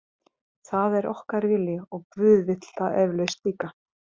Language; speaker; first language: Icelandic; non-native, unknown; Hungarian